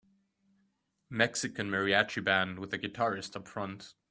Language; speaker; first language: English; native; English